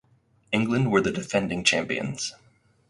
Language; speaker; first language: English; native; English